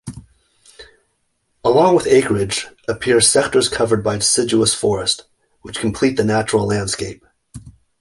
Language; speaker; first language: English; native; English